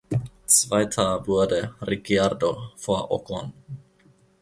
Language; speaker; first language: German; non-native, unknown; Finnish